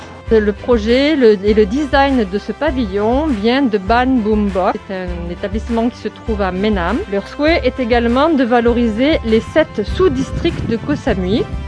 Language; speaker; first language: French; native; French